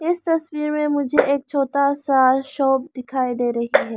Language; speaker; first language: Hindi; non-native, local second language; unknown